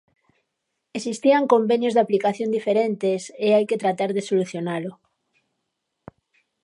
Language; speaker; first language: Galician; native; Galician